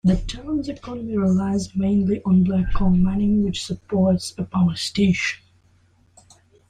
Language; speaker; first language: English; non-native, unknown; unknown